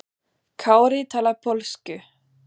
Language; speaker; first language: Icelandic; non-native, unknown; German